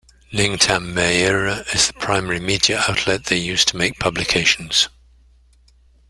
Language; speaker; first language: English; native; English